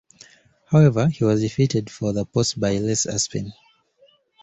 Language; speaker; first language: English; native; English